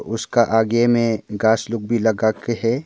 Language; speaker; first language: Hindi; non-native, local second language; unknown